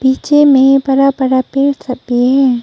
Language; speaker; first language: Hindi; non-native, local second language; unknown